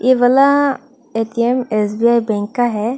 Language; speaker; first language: Hindi; non-native, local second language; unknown